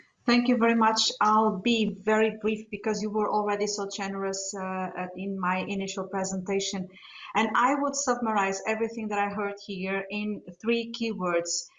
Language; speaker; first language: English; non-native, fluent; Portuguese